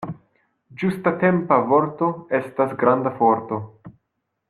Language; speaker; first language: Esperanto; non-native, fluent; French